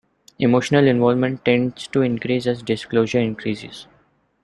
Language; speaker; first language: English; non-native, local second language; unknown